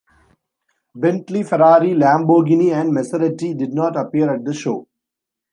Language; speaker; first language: English; non-native, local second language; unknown